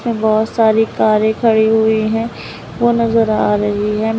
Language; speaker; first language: Hindi; native; Hindi